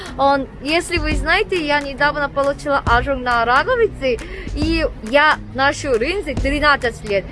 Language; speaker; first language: Russian; non-native, fluent; Korean